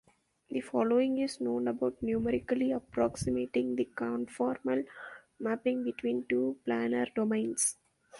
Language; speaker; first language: English; non-native, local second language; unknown